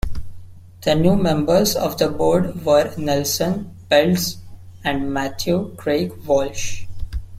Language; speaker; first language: English; non-native, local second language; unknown